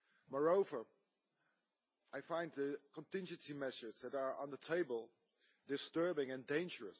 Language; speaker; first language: English; non-native, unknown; Dutch